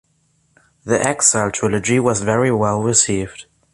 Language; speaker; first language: English; non-native, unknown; German